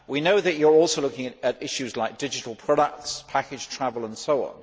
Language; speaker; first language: English; native; English